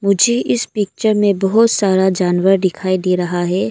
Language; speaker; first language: Hindi; non-native, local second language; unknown